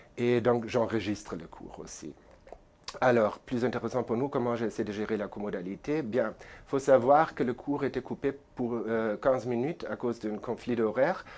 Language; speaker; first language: French; non-native, fluent; German